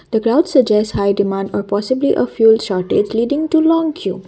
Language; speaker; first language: English; non-native, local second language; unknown